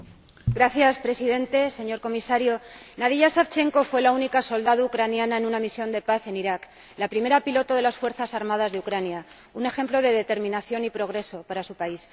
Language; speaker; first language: Spanish; native; Spanish